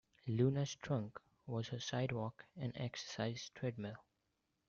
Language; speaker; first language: English; non-native, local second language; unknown